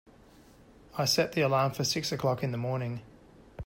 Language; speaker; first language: English; native; English